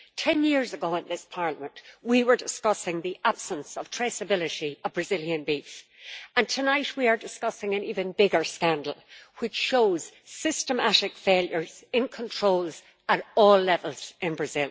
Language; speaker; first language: English; native; English